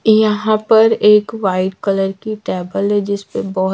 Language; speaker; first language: Hindi; native; Hindi